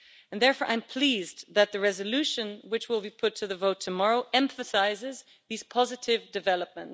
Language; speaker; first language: English; non-native, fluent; Dutch